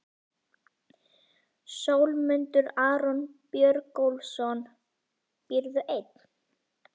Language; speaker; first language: Icelandic; native; Icelandic